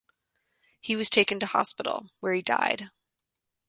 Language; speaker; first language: English; native; English